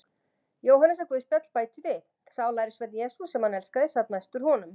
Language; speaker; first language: Icelandic; native; Icelandic